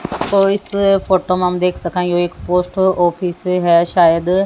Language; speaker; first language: Hindi; native; Hindi